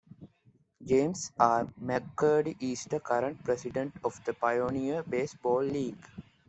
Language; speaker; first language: English; non-native, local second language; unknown